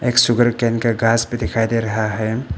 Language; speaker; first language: Hindi; early bilingual, other home language; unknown